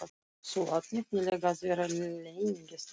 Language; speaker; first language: Icelandic; non-native, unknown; Russian